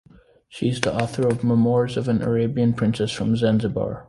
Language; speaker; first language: English; native; English